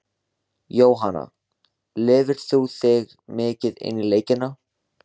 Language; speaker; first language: Icelandic; native; Icelandic